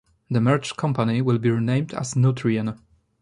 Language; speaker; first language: English; non-native, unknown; Polish